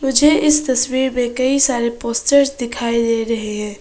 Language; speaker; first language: Hindi; non-native, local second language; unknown